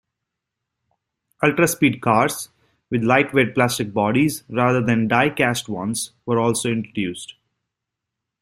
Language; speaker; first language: English; native; English